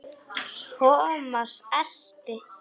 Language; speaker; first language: Icelandic; non-native, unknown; Polish